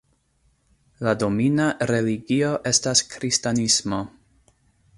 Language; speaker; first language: Esperanto; non-native, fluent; English